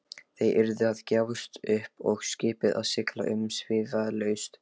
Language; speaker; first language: Icelandic; non-native, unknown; Lithuanian